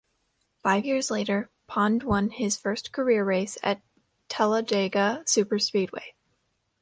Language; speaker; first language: English; native; English